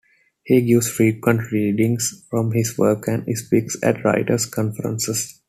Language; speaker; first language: English; non-native, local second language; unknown